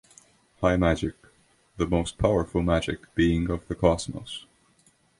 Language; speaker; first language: English; non-native, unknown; Estonian